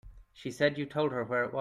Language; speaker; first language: English; native; English